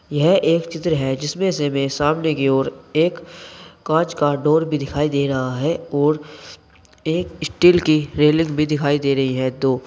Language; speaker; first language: Hindi; native; Hindi